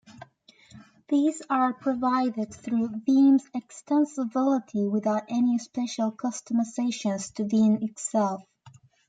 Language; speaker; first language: English; native; English